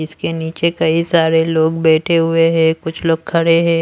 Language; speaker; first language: Hindi; non-native, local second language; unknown